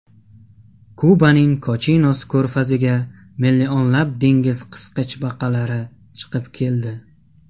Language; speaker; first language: Uzbek; non-native, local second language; Tajik